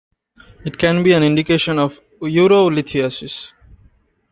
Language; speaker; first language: English; non-native, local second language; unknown